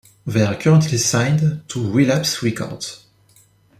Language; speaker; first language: English; non-native, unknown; French